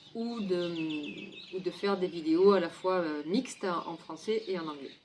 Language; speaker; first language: French; native; French